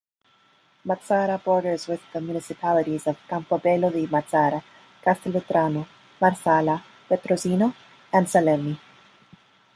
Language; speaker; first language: English; non-native, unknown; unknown